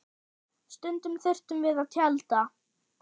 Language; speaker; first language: Icelandic; non-native, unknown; German